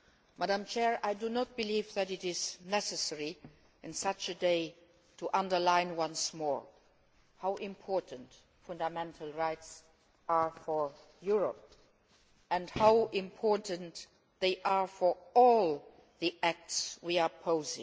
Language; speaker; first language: English; non-native, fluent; Luxembourgish